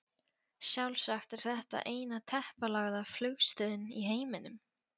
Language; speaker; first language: Icelandic; non-native, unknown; Polish